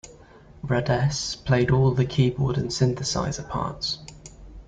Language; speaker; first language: English; native; English